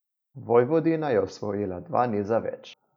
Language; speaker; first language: Slovenian; native; Slovenian